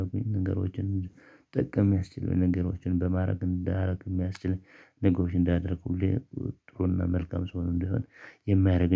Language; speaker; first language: Amharic; non-native, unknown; Tigrinya